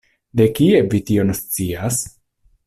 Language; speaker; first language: Esperanto; non-native, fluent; Italian